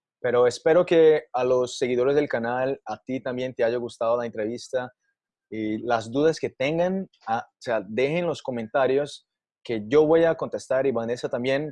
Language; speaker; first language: Spanish; non-native, fluent; Portuguese